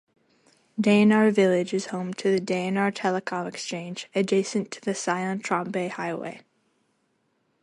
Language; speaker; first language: English; native; English